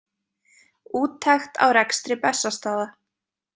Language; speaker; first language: Icelandic; native; Icelandic